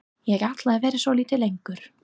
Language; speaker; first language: Icelandic; non-native, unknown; English